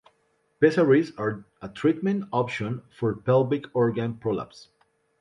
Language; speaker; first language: English; non-native, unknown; Spanish